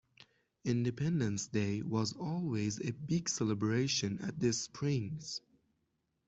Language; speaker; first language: English; non-native, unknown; Persian